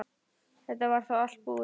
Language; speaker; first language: Icelandic; native; Icelandic